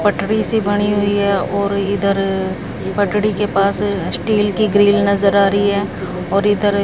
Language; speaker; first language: Hindi; native; Hindi